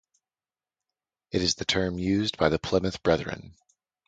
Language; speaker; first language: English; native; English